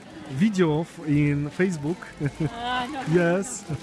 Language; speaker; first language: English; non-native, learner; Russian